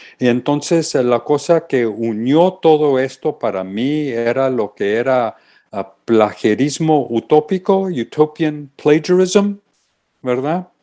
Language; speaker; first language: Spanish; early bilingual, heritage; English